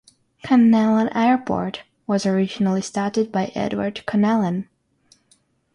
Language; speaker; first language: English; non-native, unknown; Russian